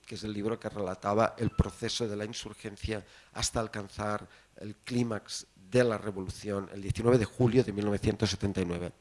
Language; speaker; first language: Spanish; native; Spanish